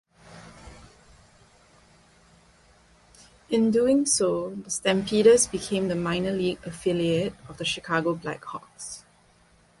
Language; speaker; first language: English; non-native, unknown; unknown